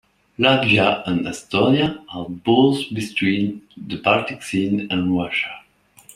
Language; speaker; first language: English; native; English